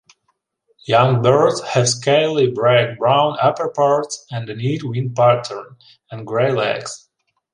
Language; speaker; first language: English; non-native, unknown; Ukrainian